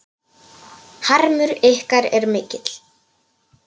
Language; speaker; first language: Icelandic; non-native, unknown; Polish